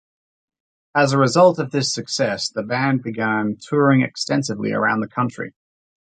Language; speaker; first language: English; native; English